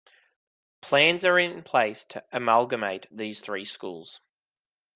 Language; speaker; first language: English; native; English